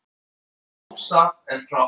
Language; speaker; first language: Icelandic; non-native, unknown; French